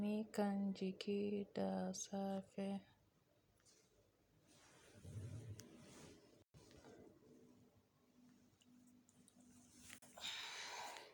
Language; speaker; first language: Hausa; native; Hausa